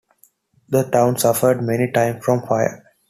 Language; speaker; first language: English; non-native, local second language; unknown